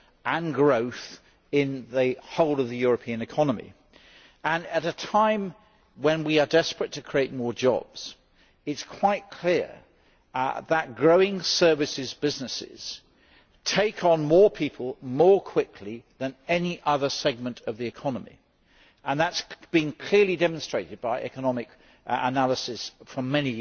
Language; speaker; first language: English; native; English